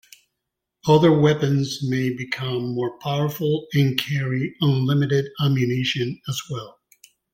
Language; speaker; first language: English; native; English